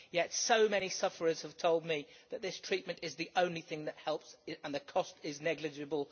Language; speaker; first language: English; native; English